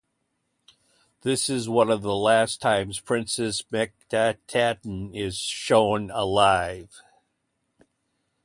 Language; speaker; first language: English; native; English